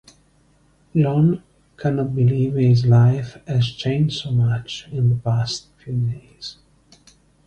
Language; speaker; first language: English; non-native, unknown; Italian